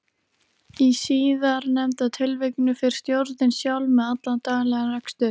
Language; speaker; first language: Icelandic; native; Icelandic